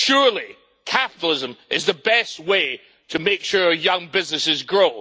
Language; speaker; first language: English; native; English